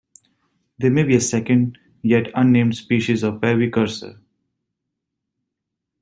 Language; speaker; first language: English; native; English